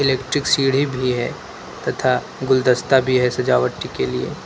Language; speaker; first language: Hindi; native; Hindi